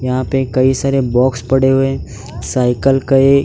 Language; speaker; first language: Hindi; non-native, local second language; Gujarati